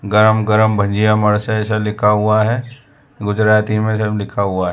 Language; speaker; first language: Hindi; non-native, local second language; Gujarati